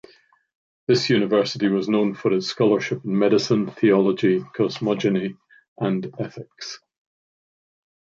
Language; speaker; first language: English; native; English